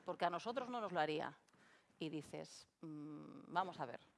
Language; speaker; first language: Spanish; non-native, local second language; Galician